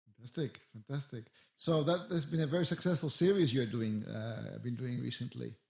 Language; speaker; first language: English; non-native, fluent; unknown